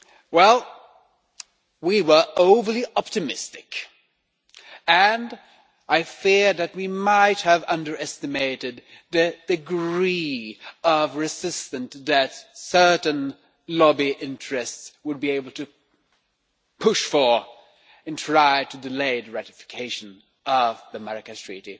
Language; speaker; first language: English; non-native, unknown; Swedish